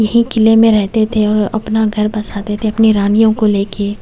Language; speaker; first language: Hindi; native; Hindi